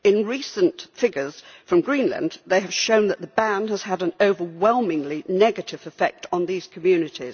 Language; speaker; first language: English; native; English